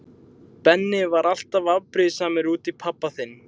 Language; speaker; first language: Icelandic; native; Icelandic